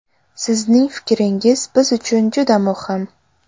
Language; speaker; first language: Uzbek; native; Uzbek